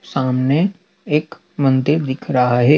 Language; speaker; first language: Hindi; native; Hindi